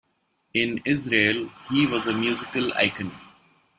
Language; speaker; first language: English; non-native, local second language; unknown